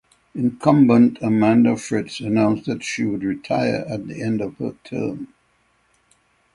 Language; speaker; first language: English; native; English